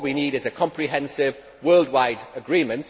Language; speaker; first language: English; native; English